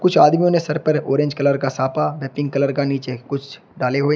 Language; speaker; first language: Hindi; native; Hindi